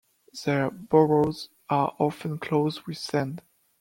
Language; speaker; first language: English; non-native, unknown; French